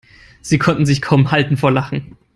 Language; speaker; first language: English; non-native, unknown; German